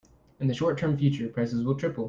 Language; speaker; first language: English; native; English